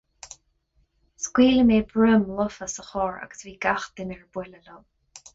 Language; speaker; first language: Irish; non-native, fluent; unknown